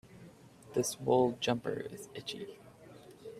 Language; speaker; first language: English; native; English